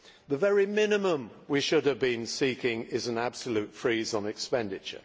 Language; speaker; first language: English; native; English